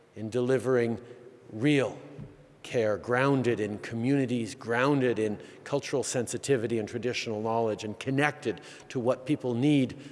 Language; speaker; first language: English; native; English